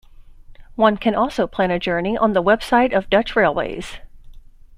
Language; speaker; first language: English; native; English